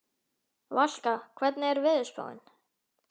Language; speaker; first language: Icelandic; native; Icelandic